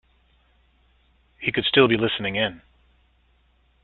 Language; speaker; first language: English; native; English